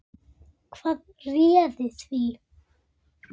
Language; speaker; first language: Icelandic; native; Icelandic